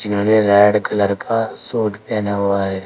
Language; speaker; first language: Hindi; native; Hindi